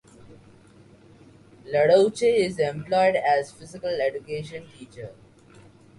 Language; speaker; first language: English; non-native, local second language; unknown